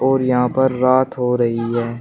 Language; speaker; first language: Hindi; native; Hindi